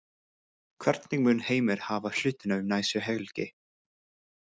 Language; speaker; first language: Icelandic; non-native, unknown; English